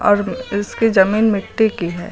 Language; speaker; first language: Hindi; native; Hindi